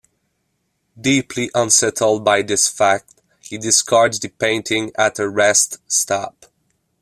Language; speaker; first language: English; non-native, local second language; French